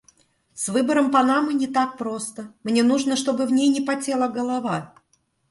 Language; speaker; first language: Russian; native; Russian